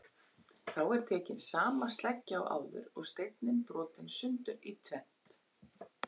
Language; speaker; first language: Icelandic; native; Icelandic